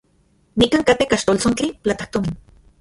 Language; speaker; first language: Central Puebla Nahuatl; non-native, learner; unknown